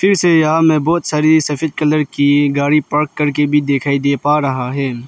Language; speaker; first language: Hindi; non-native, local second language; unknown